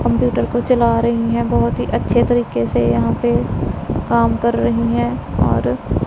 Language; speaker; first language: Hindi; non-native, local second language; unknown